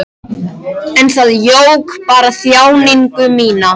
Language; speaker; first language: Icelandic; native; Icelandic